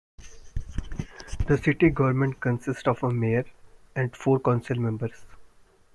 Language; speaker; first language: English; non-native, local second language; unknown